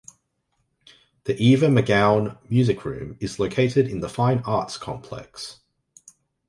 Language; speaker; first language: English; native; English